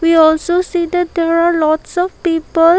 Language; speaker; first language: English; non-native, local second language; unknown